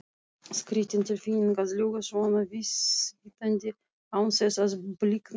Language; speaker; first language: Icelandic; non-native, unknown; Russian